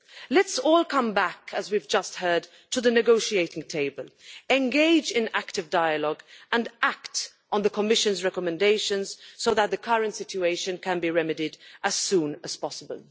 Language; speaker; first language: English; non-native, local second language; Maltese